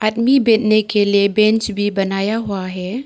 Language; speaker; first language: Hindi; non-native, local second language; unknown